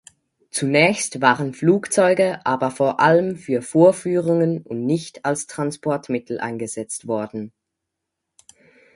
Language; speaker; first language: German; native; German